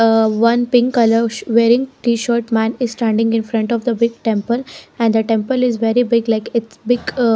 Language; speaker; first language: English; non-native, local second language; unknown